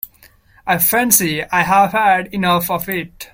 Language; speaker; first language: English; non-native, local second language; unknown